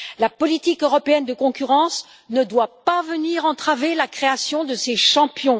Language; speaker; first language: French; native; French